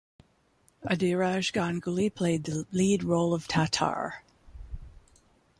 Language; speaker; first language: English; native; English